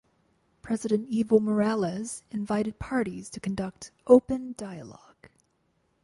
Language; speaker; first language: English; native; English